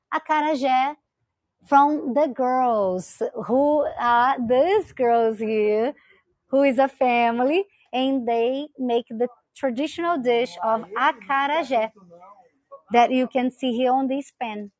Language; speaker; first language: English; non-native, fluent; Portuguese